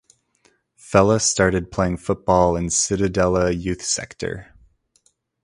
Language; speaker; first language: English; native; English